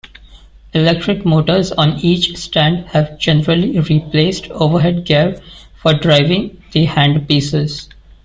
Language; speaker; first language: English; non-native, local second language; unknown